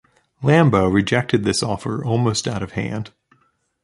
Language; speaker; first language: English; native; English